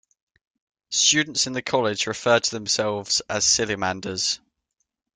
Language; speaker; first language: English; native; English